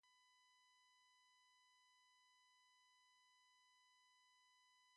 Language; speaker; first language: English; native; English